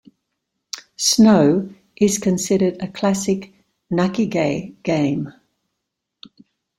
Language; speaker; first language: English; native; English